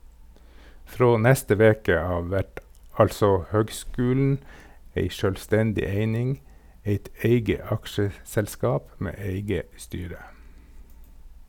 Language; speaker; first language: Norwegian; native; Norwegian